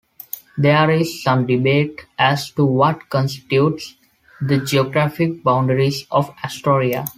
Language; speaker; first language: English; non-native, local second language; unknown